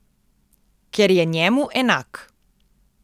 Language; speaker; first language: Slovenian; native; Slovenian